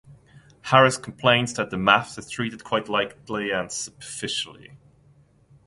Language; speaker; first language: English; non-native, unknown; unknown